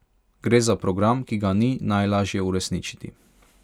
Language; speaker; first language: Slovenian; non-native, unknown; Hungarian